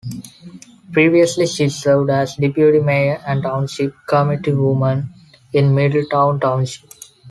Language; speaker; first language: English; non-native, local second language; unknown